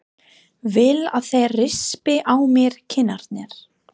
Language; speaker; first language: Icelandic; non-native, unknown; English